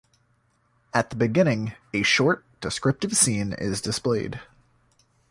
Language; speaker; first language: English; native; English